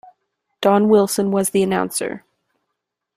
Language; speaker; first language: English; native; English